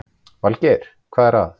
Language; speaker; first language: Icelandic; native; Icelandic